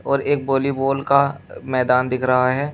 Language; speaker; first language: Hindi; native; Hindi